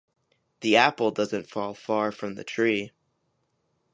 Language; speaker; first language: English; native; English